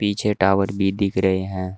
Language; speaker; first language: Hindi; native; Hindi